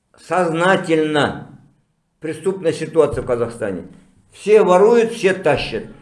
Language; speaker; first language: Russian; non-native, local second language; Kazakh